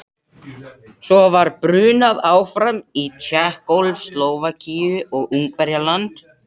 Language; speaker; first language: Icelandic; non-native, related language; Swedish